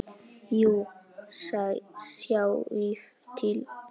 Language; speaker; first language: Icelandic; non-native, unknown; Polish